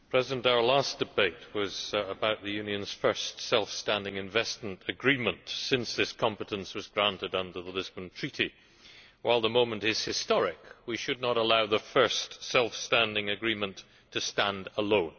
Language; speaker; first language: English; native; English